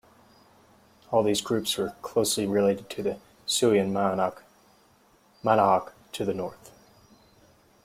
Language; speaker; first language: English; native; English